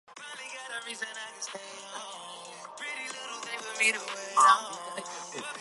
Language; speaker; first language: English; native; English